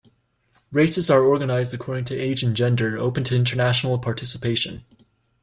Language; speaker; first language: English; native; English